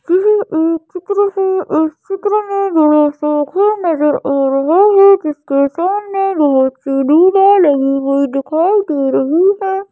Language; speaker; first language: Hindi; native; Hindi